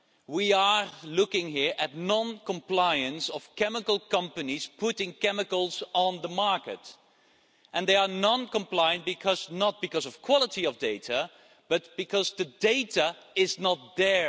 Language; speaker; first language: English; non-native, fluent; Dutch